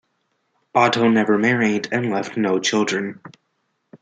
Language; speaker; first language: English; native; English